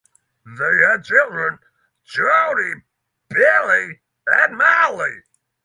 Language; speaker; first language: English; non-native, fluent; Norwegian